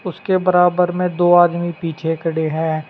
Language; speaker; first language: Hindi; native; Hindi